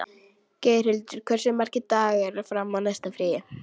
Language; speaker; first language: Icelandic; native; Icelandic